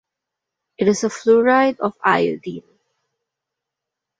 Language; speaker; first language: English; non-native, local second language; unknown